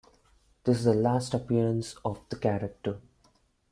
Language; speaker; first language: English; non-native, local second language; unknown